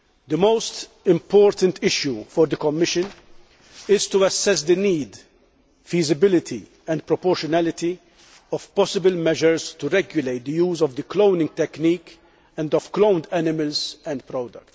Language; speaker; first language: English; non-native, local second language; Maltese